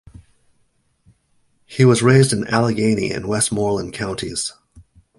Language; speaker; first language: English; native; English